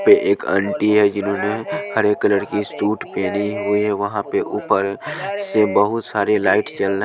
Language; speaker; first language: Hindi; non-native, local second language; Punjabi